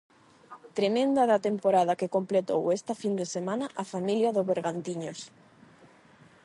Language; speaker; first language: Galician; non-native, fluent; Spanish